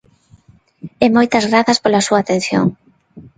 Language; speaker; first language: Galician; non-native, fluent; Spanish